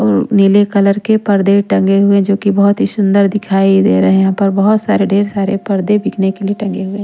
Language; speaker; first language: Hindi; non-native, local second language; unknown